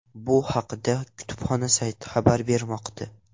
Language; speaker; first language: Uzbek; non-native, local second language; Russian